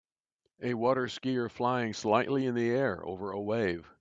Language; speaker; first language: English; native; English